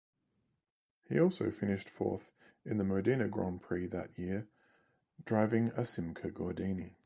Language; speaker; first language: English; native; English